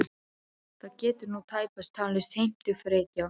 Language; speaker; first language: Icelandic; non-native, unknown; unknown